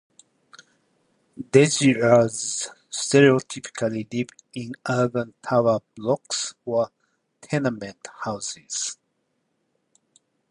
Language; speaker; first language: English; non-native, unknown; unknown